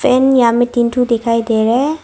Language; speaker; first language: Hindi; non-native, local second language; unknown